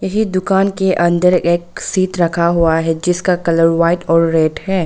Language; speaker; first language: Hindi; non-native, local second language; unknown